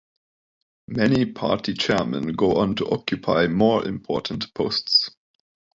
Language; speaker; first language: English; non-native, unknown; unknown